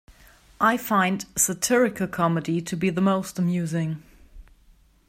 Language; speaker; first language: English; non-native, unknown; German